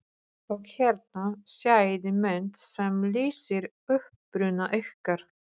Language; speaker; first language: Icelandic; non-native, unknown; Polish